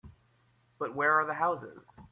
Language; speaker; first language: English; native; English